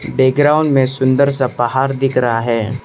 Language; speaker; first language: Hindi; non-native, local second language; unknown